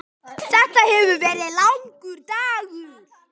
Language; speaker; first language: Icelandic; native; Icelandic